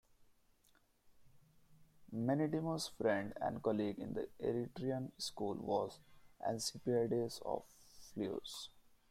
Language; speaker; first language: English; non-native, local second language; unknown